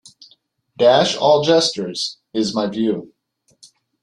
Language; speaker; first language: English; native; English